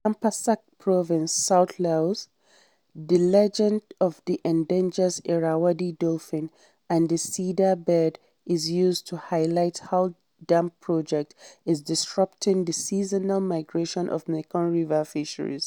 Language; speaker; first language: English; non-native, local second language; Hausa